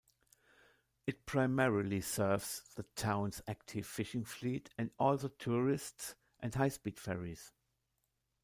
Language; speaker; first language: English; non-native, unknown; German